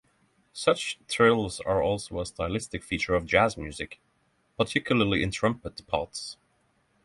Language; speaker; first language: English; non-native, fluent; Norwegian